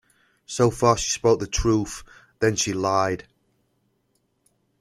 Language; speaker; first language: English; native; English